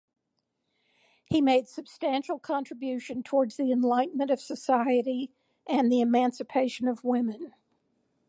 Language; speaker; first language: English; native; English